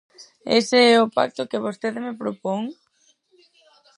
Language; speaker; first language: Galician; non-native, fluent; Spanish